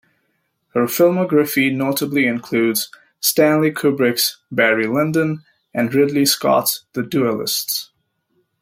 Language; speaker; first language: English; native; English